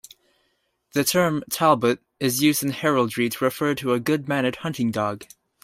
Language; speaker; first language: English; native; English